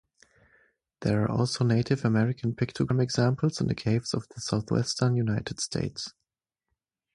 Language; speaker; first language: English; non-native, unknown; German